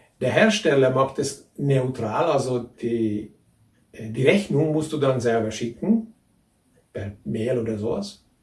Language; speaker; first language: German; non-native, fluent; Hungarian